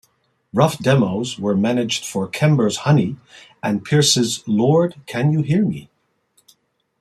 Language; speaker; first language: English; non-native, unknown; Dutch